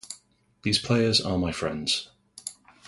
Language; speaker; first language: English; native; English